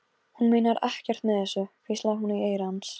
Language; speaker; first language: Icelandic; non-native, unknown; Polish